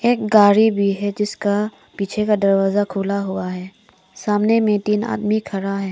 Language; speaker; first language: Hindi; non-native, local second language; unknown